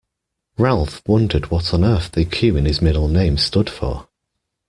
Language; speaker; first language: English; native; English